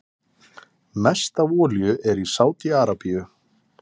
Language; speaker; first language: Icelandic; native; Icelandic